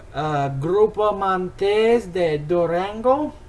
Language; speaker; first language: Spanish; non-native, learner; English